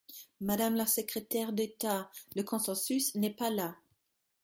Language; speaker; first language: French; non-native, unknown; German